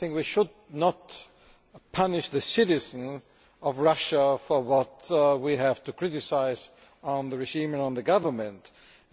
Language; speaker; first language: English; non-native, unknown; German